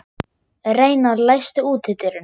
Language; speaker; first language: Icelandic; non-native, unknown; German